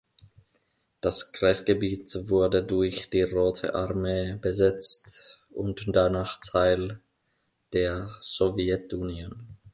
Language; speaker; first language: German; non-native, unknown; Finnish